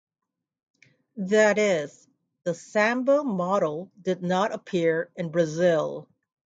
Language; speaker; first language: English; native; English